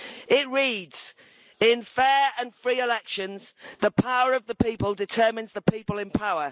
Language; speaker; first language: English; native; English